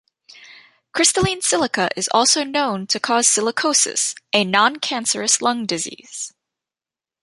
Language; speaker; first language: English; native; English